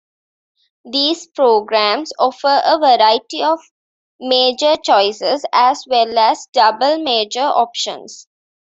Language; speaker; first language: English; non-native, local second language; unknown